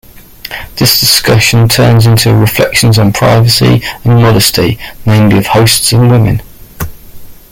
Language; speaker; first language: English; native; English